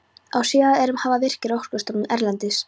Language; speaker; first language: Icelandic; non-native, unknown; Polish